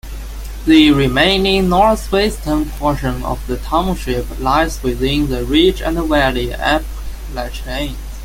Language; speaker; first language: English; non-native, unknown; Chinese